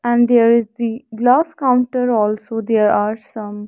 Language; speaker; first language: English; non-native, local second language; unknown